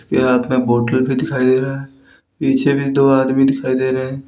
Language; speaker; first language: Hindi; native; Hindi